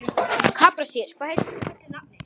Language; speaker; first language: Icelandic; non-native, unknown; Polish